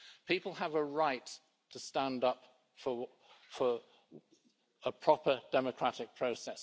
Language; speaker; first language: English; native; English